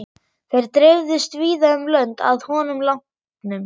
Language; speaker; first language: Icelandic; non-native, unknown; German